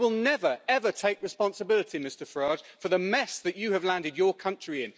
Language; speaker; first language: English; native; English